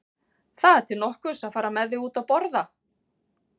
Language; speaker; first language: Icelandic; native; Icelandic